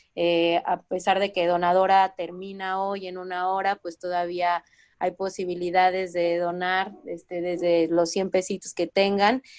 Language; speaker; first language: Spanish; native; Spanish